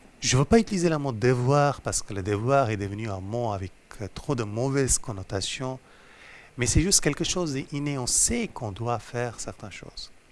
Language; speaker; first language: French; non-native, fluent; Hindi